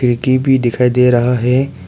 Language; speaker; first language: Hindi; non-native, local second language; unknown